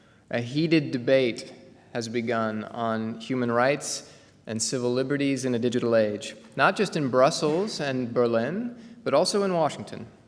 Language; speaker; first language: English; native; English